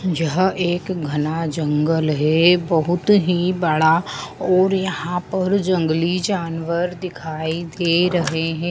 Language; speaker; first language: Hindi; native; Hindi